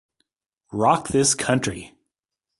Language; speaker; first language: English; native; English